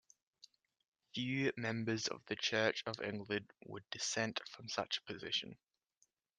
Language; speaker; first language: English; native; English